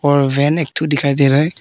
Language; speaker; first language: Hindi; early bilingual, other home language; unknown